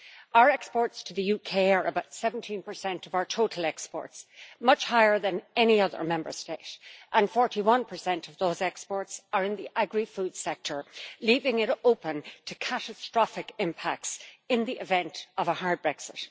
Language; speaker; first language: English; native; English